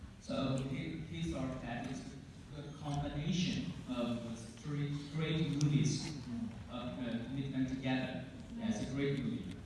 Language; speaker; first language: English; non-native, fluent; Chinese